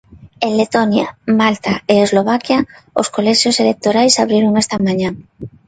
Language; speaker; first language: Galician; non-native, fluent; Spanish